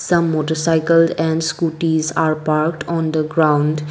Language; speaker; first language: English; non-native, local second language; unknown